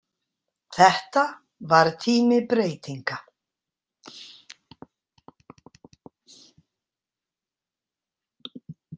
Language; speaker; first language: Icelandic; native; Icelandic